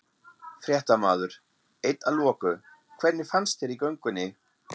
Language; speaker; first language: Icelandic; non-native, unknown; German